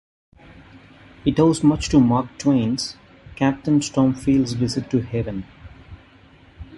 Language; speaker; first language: English; non-native, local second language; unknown